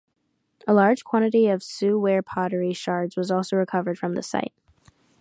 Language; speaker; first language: English; native; English